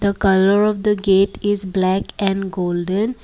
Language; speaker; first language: English; non-native, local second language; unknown